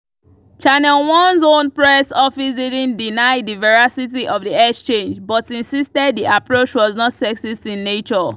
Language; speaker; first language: English; non-native, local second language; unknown